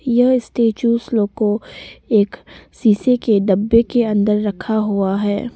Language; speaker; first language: Hindi; non-native, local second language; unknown